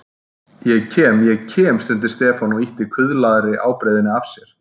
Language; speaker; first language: Icelandic; native; Icelandic